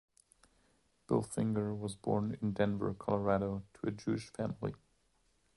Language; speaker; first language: English; non-native, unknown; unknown